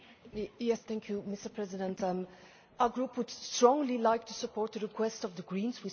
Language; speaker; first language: English; non-native, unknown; Dutch